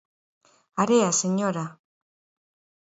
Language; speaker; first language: Galician; native; Galician